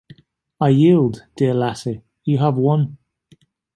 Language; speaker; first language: English; native; English